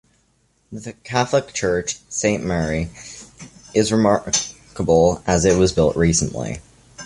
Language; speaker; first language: English; native; English